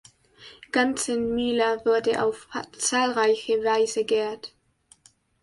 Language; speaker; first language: German; non-native, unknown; Spanish